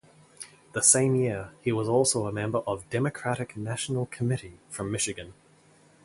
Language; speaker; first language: English; native; English